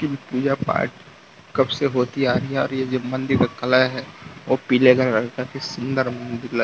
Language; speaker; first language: Hindi; non-native, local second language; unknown